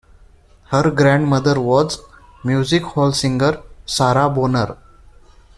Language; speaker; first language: English; non-native, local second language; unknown